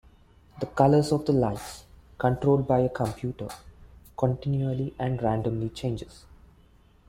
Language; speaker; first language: English; non-native, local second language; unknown